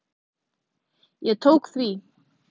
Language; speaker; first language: Icelandic; native; Icelandic